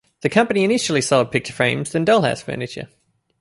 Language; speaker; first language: English; native; English